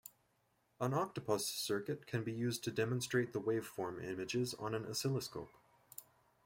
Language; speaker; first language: English; native; English